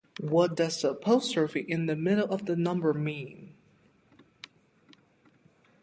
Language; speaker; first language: English; native; English